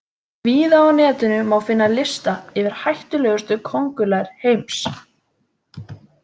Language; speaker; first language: Icelandic; native; Icelandic